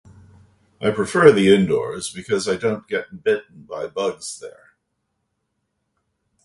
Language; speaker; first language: English; native; English